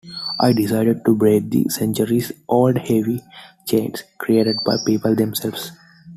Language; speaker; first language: English; non-native, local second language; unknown